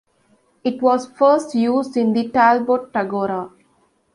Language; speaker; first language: English; non-native, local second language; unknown